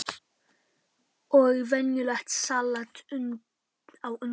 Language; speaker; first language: Icelandic; non-native, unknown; Polish